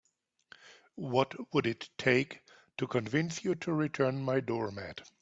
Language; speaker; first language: English; native; English